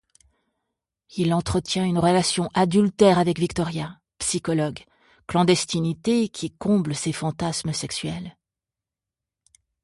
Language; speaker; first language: French; native; French